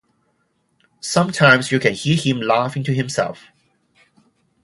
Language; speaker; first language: English; non-native, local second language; Cantonese